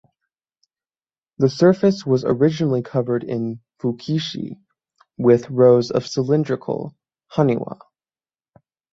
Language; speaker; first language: English; native; English